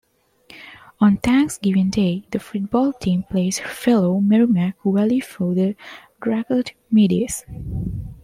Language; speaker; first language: English; non-native, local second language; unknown